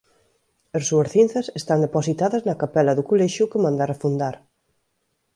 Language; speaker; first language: Galician; native; Galician